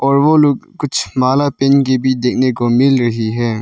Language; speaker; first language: Hindi; non-native, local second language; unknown